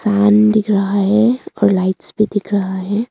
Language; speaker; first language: Hindi; early bilingual, other home language; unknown